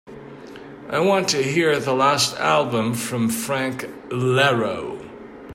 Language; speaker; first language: English; native; English